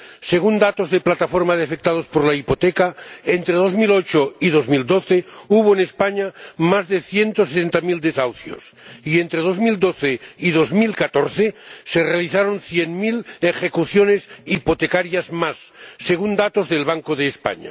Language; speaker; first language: Spanish; non-native, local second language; Catalan